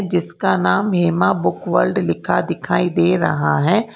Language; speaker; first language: Hindi; non-native, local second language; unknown